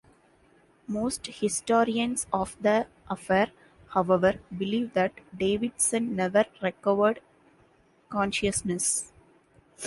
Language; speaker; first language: English; non-native, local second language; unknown